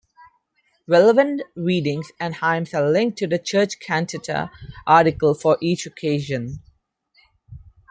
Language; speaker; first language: English; non-native, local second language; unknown